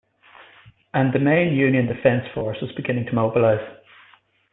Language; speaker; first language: English; native; English